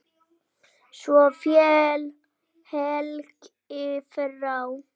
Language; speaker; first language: Icelandic; native; Icelandic